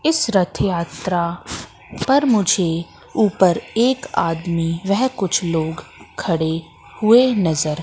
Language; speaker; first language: Hindi; native; Hindi